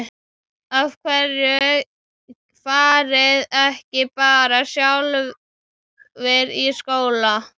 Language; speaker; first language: Icelandic; native; Icelandic